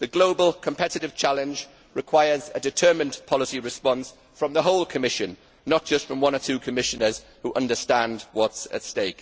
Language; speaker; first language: English; native; English